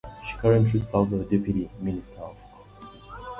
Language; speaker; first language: English; non-native, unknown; Kinyarwanda